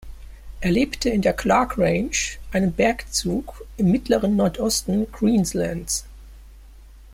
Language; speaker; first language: German; native; German